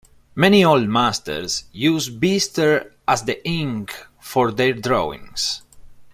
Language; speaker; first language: English; non-native, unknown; Spanish